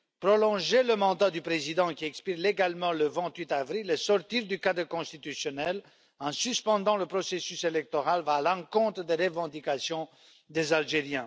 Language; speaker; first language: French; non-native, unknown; Romanian